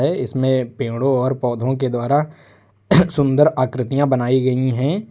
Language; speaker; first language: Hindi; native; Hindi